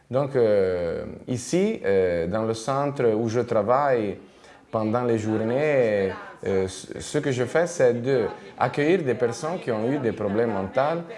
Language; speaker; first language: French; non-native, related language; Italian